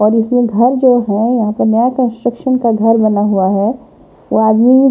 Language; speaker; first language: Hindi; non-native, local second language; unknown